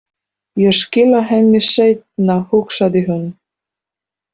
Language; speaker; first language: Icelandic; non-native, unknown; Polish